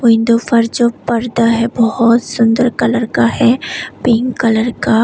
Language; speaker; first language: Hindi; non-native, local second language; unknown